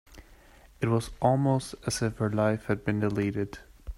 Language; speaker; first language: English; non-native, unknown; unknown